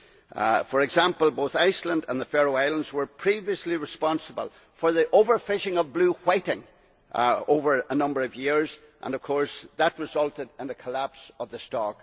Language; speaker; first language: English; native; English